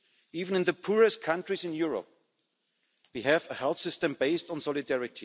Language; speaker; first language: English; non-native, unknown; German